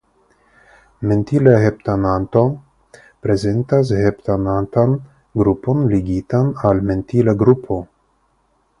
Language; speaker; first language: Esperanto; non-native, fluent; Russian